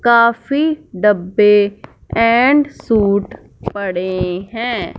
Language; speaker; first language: Hindi; non-native, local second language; Punjabi